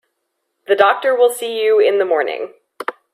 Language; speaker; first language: English; native; English